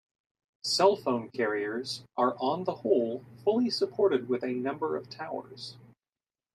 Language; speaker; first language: English; native; English